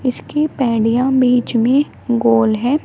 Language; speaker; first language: Hindi; native; Hindi